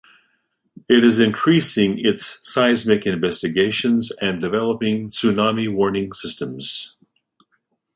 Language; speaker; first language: English; native; English